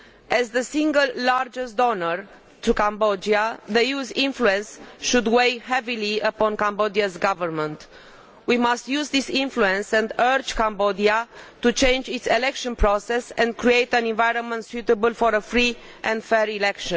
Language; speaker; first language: English; non-native, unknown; Romanian